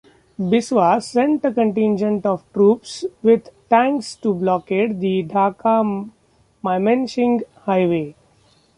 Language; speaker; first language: English; non-native, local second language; Marathi